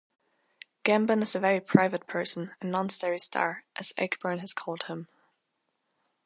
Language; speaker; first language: English; non-native, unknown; German